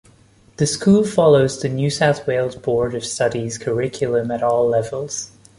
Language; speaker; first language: English; non-native, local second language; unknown